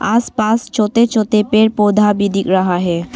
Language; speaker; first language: Hindi; non-native, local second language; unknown